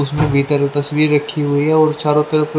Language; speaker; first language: Hindi; native; Hindi